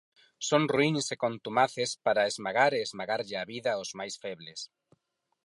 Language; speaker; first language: Galician; non-native, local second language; Spanish